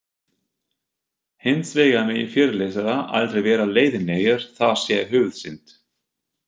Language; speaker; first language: Icelandic; non-native, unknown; German